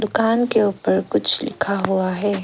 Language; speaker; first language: Hindi; non-native, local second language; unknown